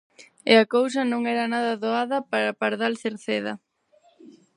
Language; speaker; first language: Galician; non-native, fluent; Spanish